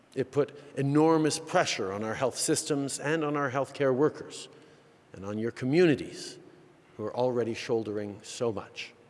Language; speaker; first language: English; native; English